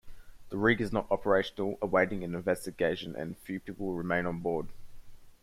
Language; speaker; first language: English; native; English